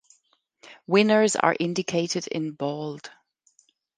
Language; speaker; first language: English; non-native, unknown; German